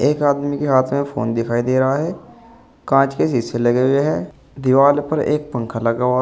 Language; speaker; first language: Hindi; native; Hindi